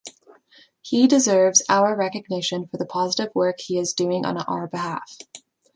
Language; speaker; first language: English; native; English